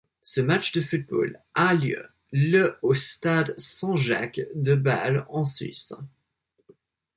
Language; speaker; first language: French; non-native, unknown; English